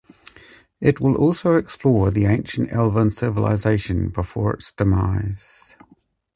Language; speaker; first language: English; native; English